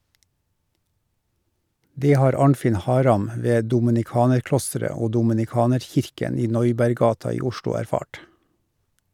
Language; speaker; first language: Norwegian; native; Norwegian